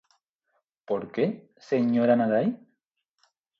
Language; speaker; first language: Galician; non-native, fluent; Spanish